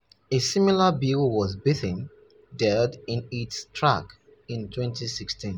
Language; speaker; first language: English; non-native, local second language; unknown